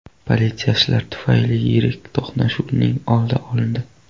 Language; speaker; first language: Uzbek; non-native, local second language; Kara-Kalpak